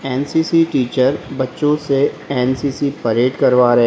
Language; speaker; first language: Hindi; native; Hindi